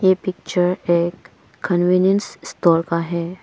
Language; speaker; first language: Hindi; non-native, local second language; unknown